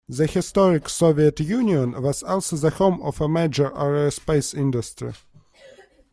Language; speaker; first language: English; non-native, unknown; Russian